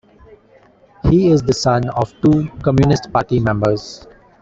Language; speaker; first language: English; non-native, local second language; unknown